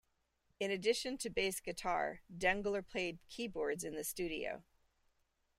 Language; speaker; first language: English; native; English